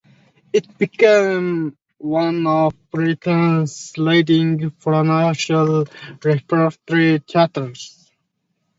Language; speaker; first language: English; native; English